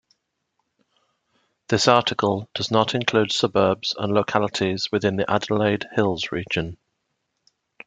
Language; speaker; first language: English; native; English